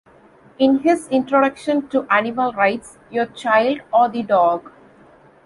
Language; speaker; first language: English; non-native, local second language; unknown